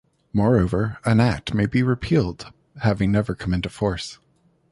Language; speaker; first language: English; native; English